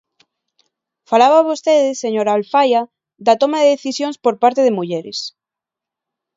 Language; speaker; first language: Galician; non-native, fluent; Spanish